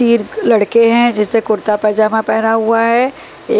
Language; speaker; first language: Hindi; non-native, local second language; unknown